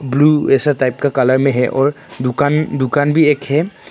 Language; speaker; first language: Hindi; non-native, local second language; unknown